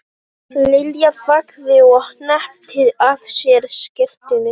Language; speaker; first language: Icelandic; non-native, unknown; Polish